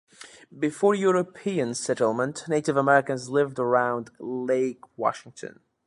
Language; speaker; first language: English; native; English